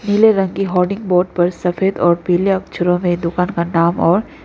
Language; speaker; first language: Hindi; non-native, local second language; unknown